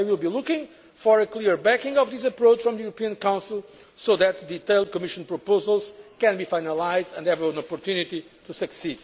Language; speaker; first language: English; non-native, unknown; Portuguese